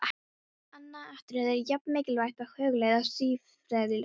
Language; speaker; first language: Icelandic; non-native, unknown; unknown